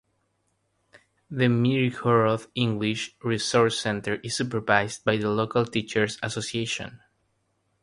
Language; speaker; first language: English; non-native, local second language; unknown